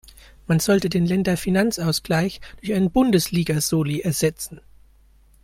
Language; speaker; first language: German; native; German